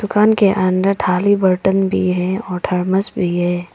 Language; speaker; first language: Hindi; non-native, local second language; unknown